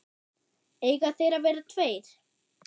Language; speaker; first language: Icelandic; non-native, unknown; German